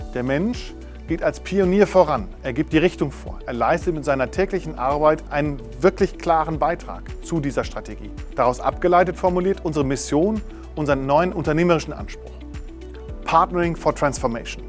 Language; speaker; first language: German; native; German